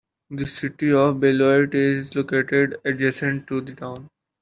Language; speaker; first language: English; non-native, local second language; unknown